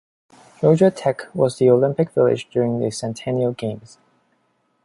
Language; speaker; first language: English; non-native, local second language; Cantonese